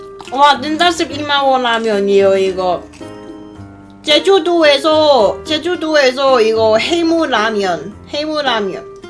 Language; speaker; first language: Korean; non-native, learner; English